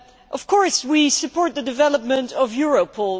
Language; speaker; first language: English; non-native, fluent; Dutch